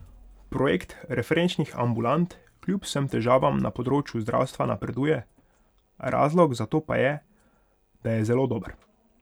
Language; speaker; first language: Slovenian; non-native, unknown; Hungarian